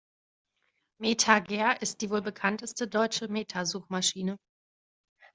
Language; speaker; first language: German; native; German